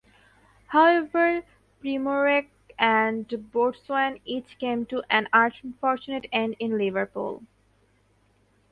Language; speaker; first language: English; non-native, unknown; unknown